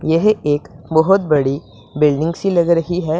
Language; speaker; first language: Hindi; non-native, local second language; Punjabi